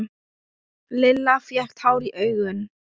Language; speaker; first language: Icelandic; non-native, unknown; Thai